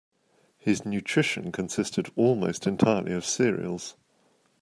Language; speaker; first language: English; native; English